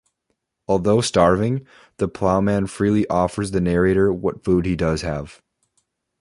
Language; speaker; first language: English; native; English